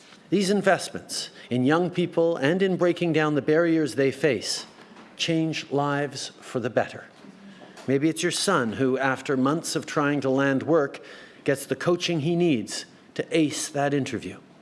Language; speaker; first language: English; native; English